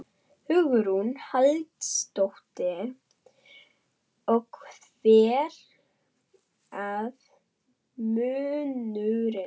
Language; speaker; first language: Icelandic; non-native, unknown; German